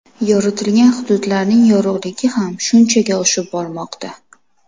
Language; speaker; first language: Uzbek; native; Uzbek